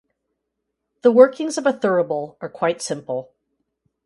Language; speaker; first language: English; native; English